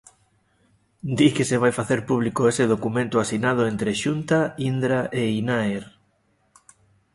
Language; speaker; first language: Galician; native; Galician